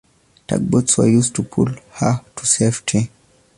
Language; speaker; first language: English; non-native, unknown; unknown